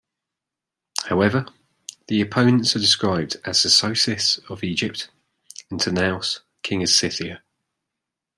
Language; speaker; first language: English; native; English